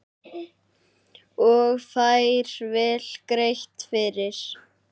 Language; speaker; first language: Icelandic; native; Icelandic